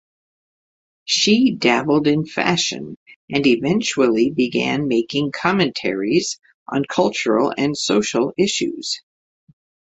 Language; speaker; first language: English; native; English